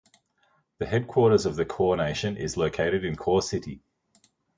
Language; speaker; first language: English; native; English